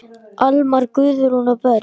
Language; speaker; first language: Icelandic; native; Icelandic